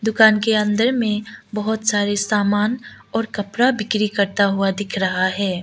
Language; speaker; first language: Hindi; non-native, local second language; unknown